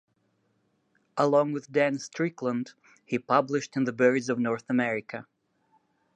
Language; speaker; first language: English; native; English